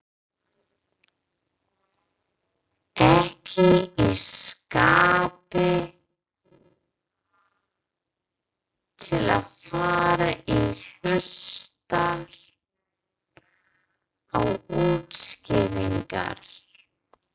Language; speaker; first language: Icelandic; non-native, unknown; English